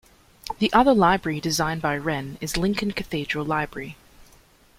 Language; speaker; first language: English; native; English